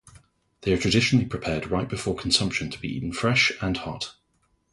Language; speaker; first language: English; native; English